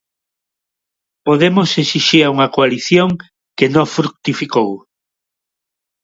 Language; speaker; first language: Galician; non-native, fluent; Spanish